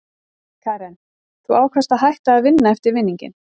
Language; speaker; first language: Icelandic; native; Icelandic